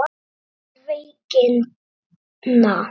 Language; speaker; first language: Icelandic; native; Icelandic